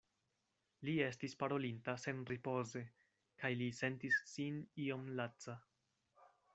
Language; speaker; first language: Esperanto; non-native, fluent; Spanish